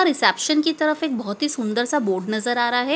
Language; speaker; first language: Hindi; native; Hindi